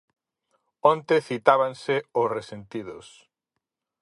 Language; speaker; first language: Galician; native; Galician